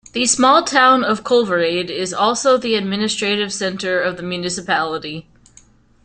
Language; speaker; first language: English; native; English